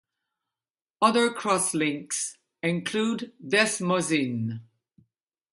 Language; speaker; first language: English; non-native, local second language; French